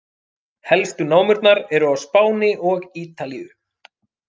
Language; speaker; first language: Icelandic; native; Icelandic